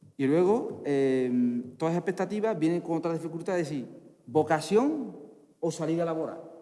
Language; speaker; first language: Spanish; non-native, fluent; Arabic